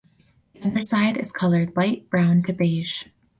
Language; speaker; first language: English; native; English